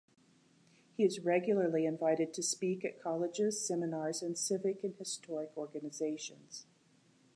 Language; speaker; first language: English; native; English